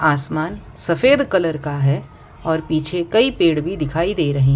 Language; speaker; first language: Hindi; non-native, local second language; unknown